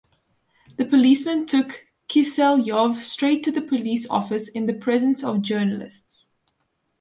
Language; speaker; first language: English; non-native, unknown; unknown